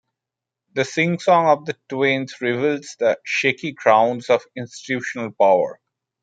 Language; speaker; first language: English; non-native, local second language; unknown